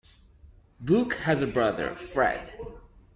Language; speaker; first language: English; non-native, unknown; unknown